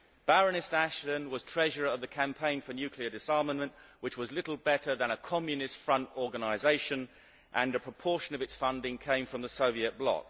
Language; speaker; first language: English; native; English